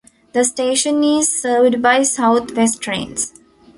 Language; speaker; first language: English; non-native, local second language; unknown